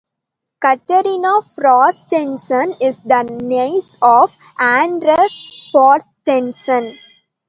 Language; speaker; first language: English; non-native, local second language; Tamil